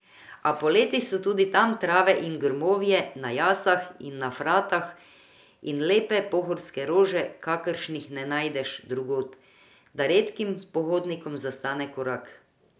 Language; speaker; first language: Slovenian; non-native, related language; Croatian